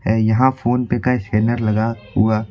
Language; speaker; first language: Hindi; native; Hindi